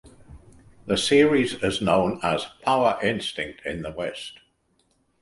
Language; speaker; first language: English; native; English